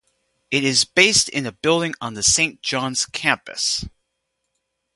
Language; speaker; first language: English; native; English